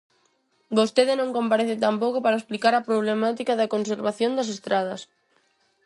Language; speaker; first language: Galician; non-native, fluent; Spanish